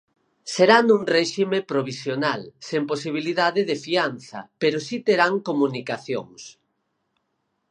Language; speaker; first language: Galician; native; Galician